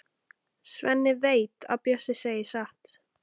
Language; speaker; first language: Icelandic; native; Icelandic